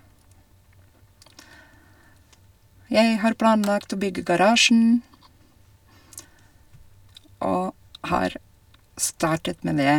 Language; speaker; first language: Norwegian; non-native, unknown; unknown